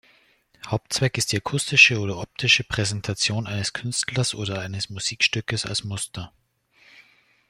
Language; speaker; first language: German; native; German